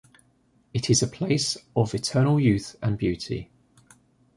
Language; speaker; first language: English; native; English